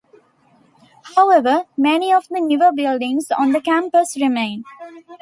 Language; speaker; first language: English; non-native, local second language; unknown